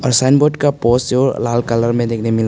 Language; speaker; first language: Hindi; non-native, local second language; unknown